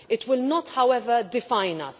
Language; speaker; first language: English; non-native, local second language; Maltese